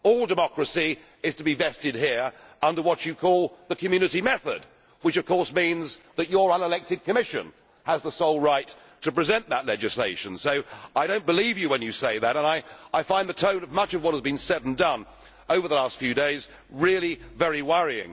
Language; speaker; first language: English; native; English